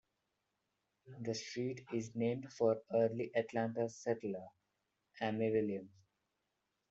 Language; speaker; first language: English; non-native, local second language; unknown